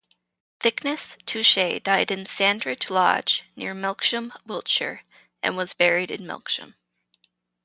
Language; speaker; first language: English; native; English